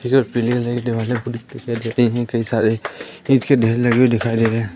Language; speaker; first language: Hindi; native; Hindi